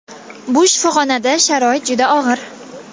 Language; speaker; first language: Uzbek; non-native, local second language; Kazakh